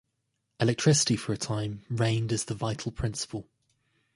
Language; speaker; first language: English; native; English